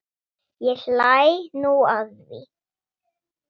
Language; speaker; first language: Icelandic; non-native, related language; Swedish